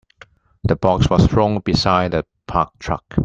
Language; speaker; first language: English; non-native, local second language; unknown